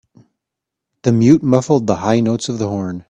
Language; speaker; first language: English; native; English